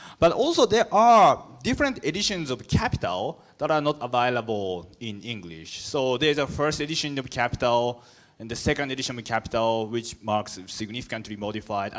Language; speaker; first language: English; non-native, fluent; Japanese